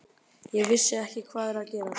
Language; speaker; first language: Icelandic; native; Icelandic